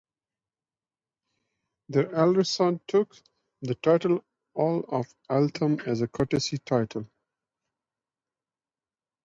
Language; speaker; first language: English; non-native, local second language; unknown